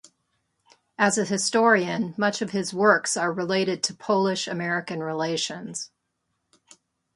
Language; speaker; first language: English; native; English